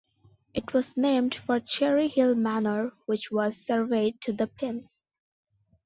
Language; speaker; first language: English; non-native, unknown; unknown